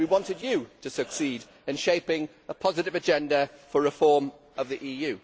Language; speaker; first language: English; native; English